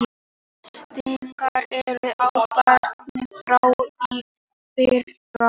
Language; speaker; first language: Icelandic; native; Icelandic